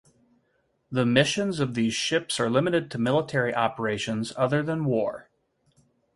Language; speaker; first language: English; native; English